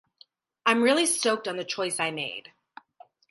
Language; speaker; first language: English; native; English